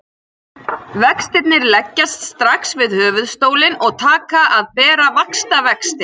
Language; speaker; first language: Icelandic; native; Icelandic